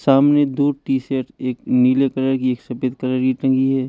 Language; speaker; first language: Hindi; native; Hindi